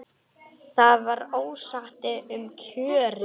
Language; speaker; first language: Icelandic; non-native, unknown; Polish